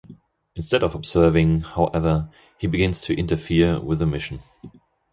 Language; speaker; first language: English; non-native, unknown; German